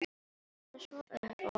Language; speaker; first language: Icelandic; non-native, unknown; Filipino